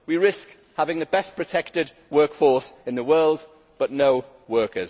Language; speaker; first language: English; native; English